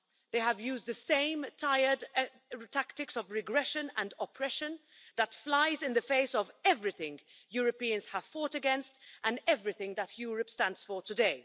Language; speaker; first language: English; non-native, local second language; Maltese